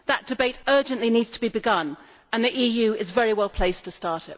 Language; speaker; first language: English; native; English